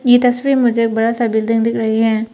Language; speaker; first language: Hindi; non-native, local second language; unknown